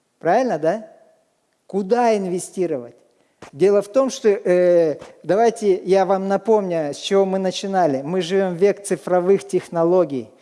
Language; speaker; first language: Russian; native; Russian